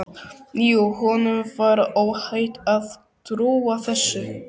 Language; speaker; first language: Icelandic; native; Icelandic